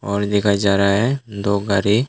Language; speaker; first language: Hindi; non-native, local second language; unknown